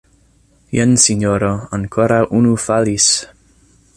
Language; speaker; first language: Esperanto; non-native, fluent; English